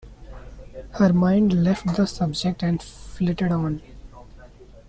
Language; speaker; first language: English; non-native, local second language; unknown